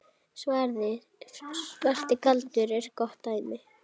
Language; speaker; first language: Icelandic; native; Icelandic